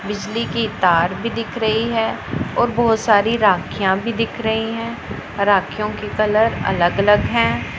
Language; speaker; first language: Hindi; non-native, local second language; Punjabi